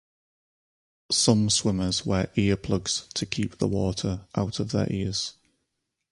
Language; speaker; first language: English; native; English